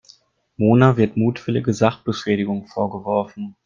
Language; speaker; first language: German; native; German